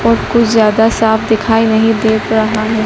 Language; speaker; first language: Hindi; native; Hindi